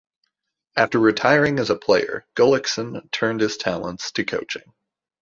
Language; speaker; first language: English; native; English